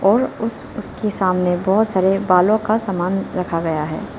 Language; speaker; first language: Hindi; non-native, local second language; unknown